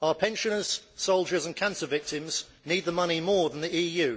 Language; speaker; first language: English; native; English